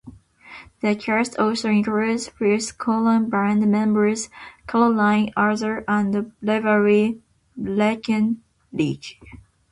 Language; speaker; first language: English; non-native, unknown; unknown